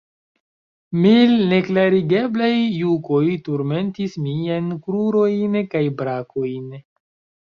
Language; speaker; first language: Esperanto; non-native, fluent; Chinese